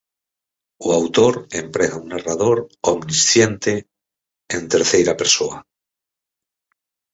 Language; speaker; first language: Galician; native; Galician